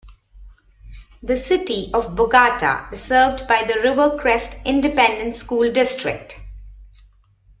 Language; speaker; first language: English; non-native, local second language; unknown